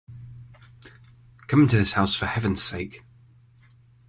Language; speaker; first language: English; native; English